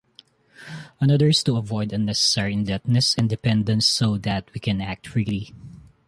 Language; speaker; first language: English; non-native, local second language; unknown